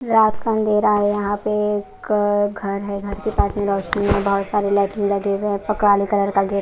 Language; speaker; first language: Hindi; non-native, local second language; Punjabi